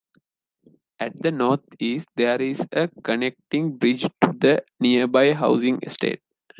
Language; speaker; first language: English; non-native, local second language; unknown